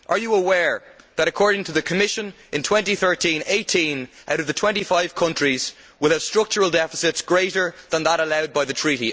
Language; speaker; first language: English; native; English